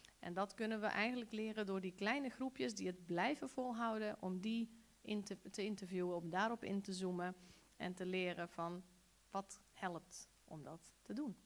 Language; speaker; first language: Dutch; early bilingual, other home language; Bosnian